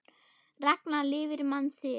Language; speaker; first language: Icelandic; non-native, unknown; German